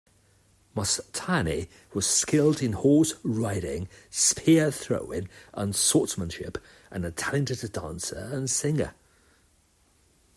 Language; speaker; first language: English; non-native, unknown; Catalan